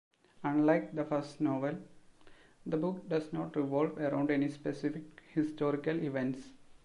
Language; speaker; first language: English; non-native, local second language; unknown